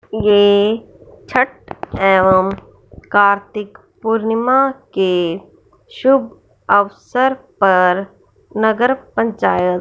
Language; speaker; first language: Hindi; non-native, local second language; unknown